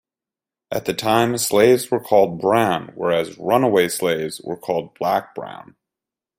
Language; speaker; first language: English; native; English